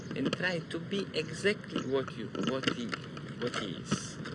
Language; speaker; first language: English; non-native, learner; Italian